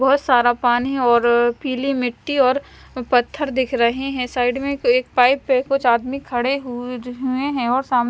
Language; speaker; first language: Hindi; non-native, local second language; Punjabi